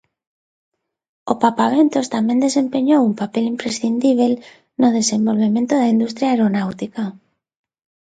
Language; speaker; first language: Galician; non-native, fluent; Spanish